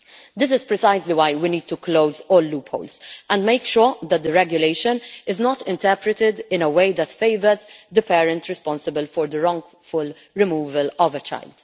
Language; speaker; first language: English; non-native, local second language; Maltese